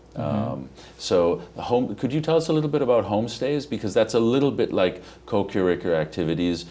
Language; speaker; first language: English; native; English